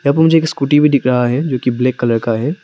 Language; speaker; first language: Hindi; non-native, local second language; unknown